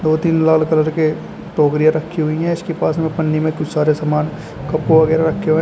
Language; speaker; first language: Hindi; native; Hindi